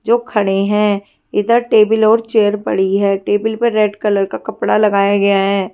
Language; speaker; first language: Hindi; non-native, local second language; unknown